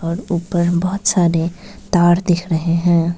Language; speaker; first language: Hindi; non-native, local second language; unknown